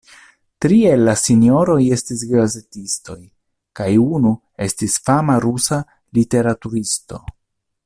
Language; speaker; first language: Esperanto; non-native, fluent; Italian